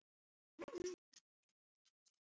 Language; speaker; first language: Icelandic; non-native, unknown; Russian